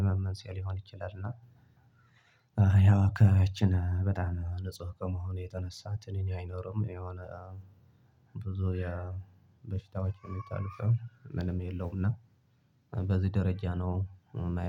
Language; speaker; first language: Amharic; non-native, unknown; Tigrinya